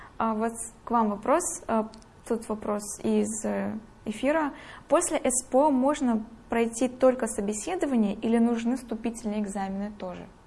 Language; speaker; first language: Russian; native; Russian